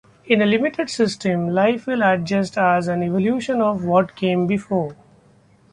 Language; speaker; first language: English; non-native, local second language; Marathi